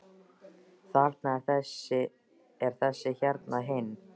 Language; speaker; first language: Icelandic; native; Icelandic